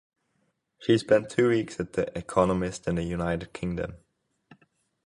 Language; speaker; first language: English; non-native, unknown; German